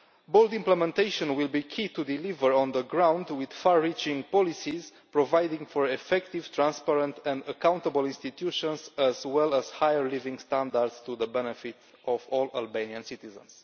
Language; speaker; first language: English; non-native, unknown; Romanian